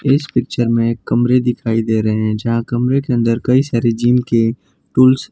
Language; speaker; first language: Hindi; non-native, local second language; Gujarati